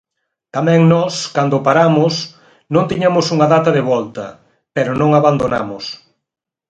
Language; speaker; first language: Galician; native; Galician